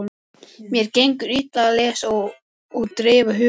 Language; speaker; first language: Icelandic; native; Icelandic